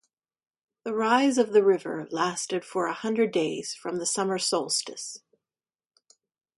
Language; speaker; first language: English; native; English